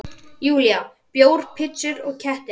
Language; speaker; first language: Icelandic; native; Icelandic